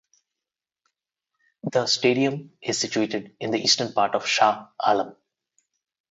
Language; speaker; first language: English; non-native, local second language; Telugu